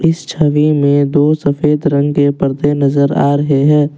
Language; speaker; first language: Hindi; non-native, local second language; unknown